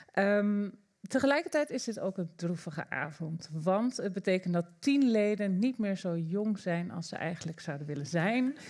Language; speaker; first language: Dutch; native; Dutch